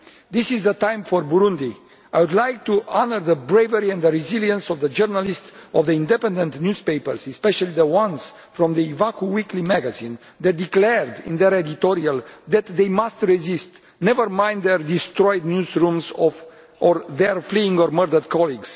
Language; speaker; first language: English; non-native, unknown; Romanian